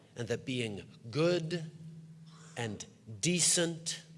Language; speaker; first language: English; early bilingual, other home language; French